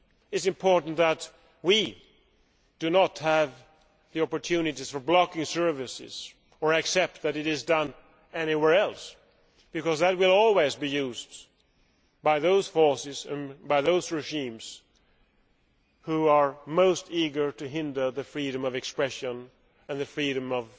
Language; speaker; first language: English; non-native, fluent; Swedish